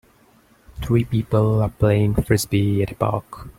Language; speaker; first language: English; non-native, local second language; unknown